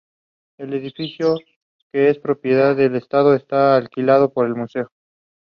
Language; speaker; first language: English; non-native, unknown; Spanish